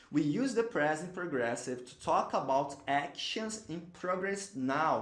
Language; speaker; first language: English; non-native, fluent; Portuguese